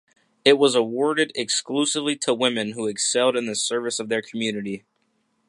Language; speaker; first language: English; native; English